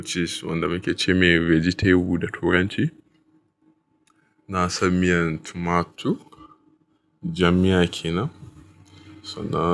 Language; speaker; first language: Hausa; native; Hausa